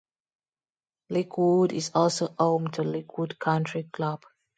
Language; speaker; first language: English; non-native, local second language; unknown